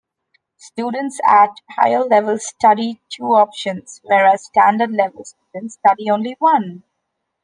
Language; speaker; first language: English; non-native, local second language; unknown